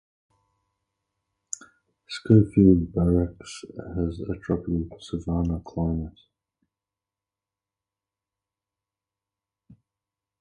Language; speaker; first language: English; native; English